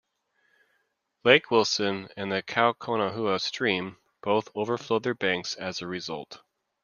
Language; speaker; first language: English; native; English